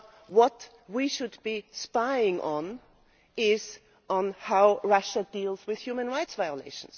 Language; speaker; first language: English; non-native, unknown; German